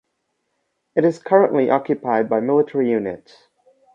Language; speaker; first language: English; non-native, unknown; Bangla